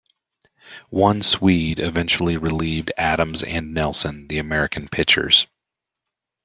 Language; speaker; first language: English; native; English